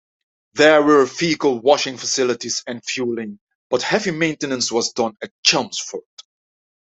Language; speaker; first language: English; non-native, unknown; Dutch